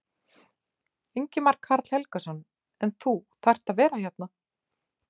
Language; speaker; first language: Icelandic; native; Icelandic